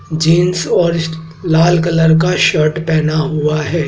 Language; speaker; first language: Hindi; native; Hindi